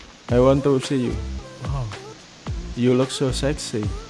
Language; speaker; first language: English; non-native, learner; Indonesian